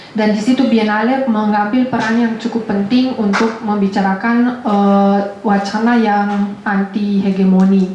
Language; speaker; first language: Indonesian; non-native, fluent; Romanian